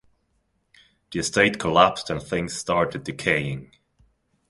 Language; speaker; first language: English; non-native, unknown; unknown